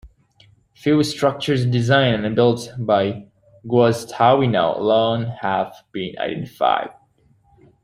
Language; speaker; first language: English; native; English